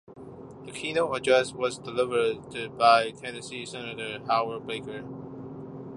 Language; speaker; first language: English; non-native, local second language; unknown